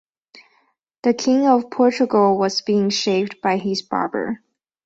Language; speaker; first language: English; non-native, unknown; Chinese